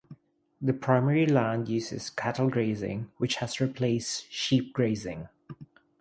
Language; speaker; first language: English; non-native, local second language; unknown